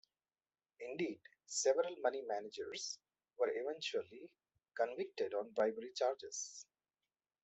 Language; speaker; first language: English; non-native, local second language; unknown